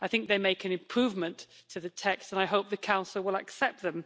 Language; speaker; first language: English; native; English